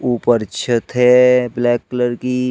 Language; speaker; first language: Hindi; native; Hindi